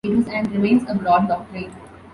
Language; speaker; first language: English; non-native, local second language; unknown